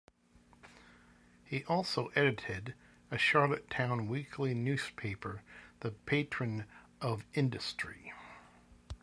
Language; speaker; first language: English; native; English